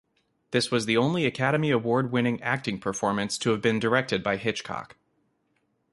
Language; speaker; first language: English; native; English